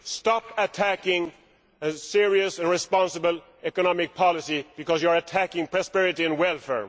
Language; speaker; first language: English; non-native, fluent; Swedish